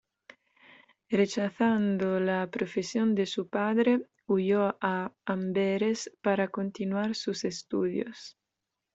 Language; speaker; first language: Spanish; non-native, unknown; Italian